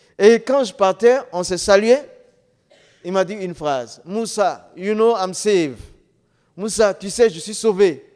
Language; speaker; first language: French; non-native, local second language; Dyula